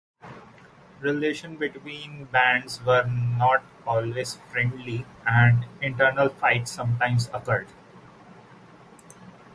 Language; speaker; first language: English; non-native, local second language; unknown